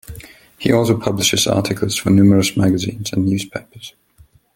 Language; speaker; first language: English; non-native, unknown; German